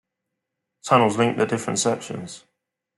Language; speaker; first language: English; native; English